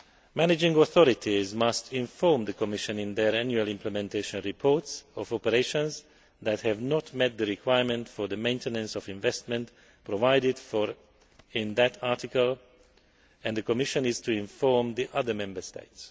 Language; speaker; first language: English; non-native, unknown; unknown